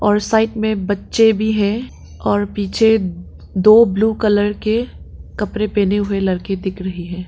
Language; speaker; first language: Hindi; early bilingual, other home language; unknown